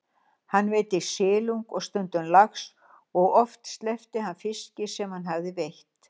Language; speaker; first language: Icelandic; native; Icelandic